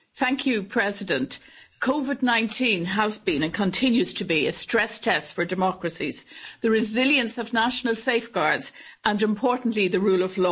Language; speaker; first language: English; native; English